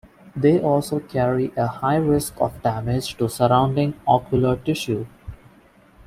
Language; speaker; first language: English; non-native, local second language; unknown